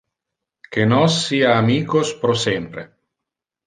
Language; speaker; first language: Interlingua; non-native, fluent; Italian